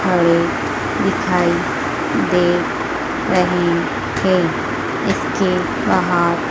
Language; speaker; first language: Hindi; native; Hindi